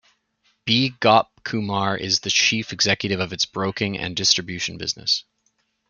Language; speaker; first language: English; native; English